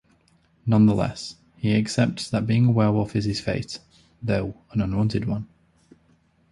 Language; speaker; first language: English; native; English